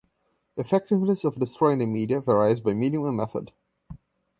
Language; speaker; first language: English; non-native, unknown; Portuguese